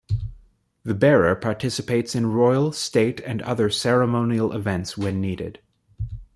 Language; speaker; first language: English; native; English